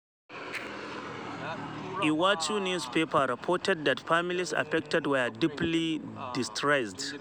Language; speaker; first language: English; non-native, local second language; Hausa